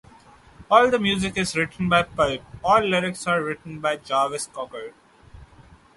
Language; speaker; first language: English; non-native, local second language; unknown